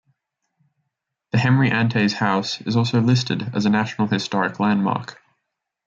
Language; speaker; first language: English; native; English